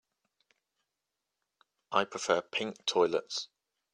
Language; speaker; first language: English; native; English